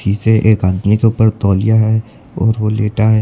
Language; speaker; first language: Hindi; native; Hindi